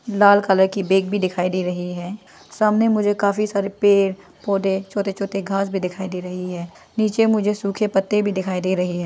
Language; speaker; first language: Hindi; non-native, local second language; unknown